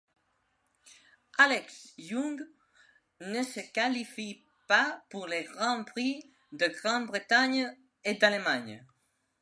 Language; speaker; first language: French; non-native, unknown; Spanish